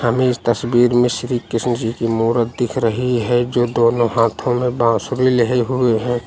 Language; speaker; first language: Hindi; native; Hindi